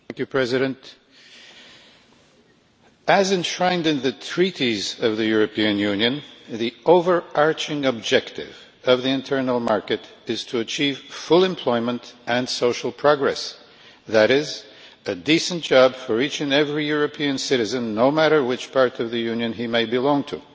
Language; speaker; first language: English; non-native, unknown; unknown